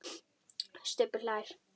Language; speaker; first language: Icelandic; native; Icelandic